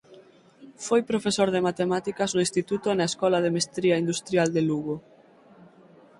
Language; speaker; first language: Galician; native; Galician